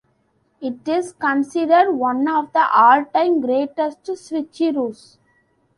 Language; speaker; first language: English; non-native, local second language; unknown